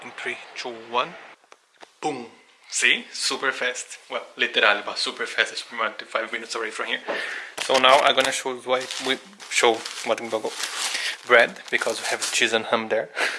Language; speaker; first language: English; non-native, learner; Portuguese